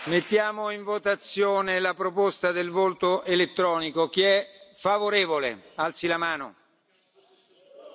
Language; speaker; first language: English; native; English